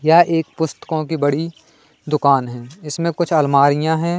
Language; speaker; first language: Hindi; native; Hindi